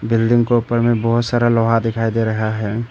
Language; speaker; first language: Hindi; non-native, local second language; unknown